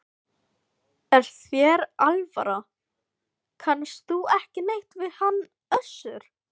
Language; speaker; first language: Icelandic; non-native, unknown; Filipino